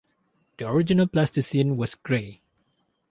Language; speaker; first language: English; non-native, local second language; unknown